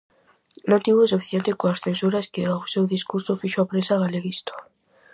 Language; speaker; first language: Galician; native; Galician